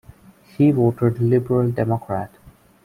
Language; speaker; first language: English; non-native, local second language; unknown